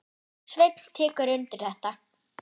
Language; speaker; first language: Icelandic; non-native, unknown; German